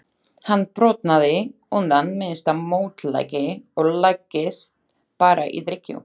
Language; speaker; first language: Icelandic; non-native, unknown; Slovak